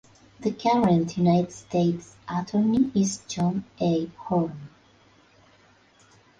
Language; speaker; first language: English; non-native, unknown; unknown